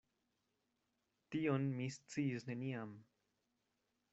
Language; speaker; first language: Esperanto; non-native, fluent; Spanish